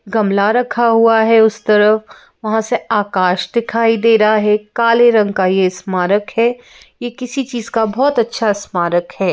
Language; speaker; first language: Hindi; native; Hindi